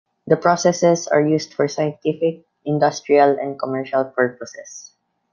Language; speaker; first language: English; non-native, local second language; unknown